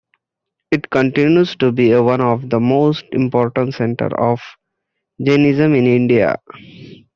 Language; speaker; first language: English; non-native, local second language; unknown